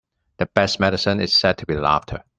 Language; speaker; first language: English; non-native, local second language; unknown